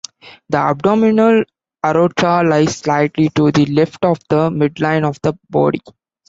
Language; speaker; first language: English; non-native, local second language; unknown